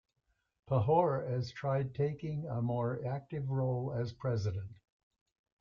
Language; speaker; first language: English; native; English